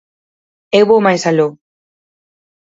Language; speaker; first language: Galician; native; Galician